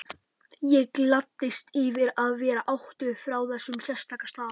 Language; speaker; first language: Icelandic; non-native, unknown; Polish